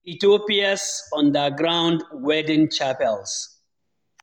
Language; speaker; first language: English; non-native, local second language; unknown